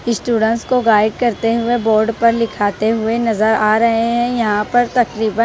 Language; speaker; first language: Hindi; non-native, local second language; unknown